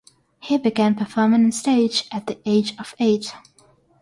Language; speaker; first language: English; non-native, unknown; Russian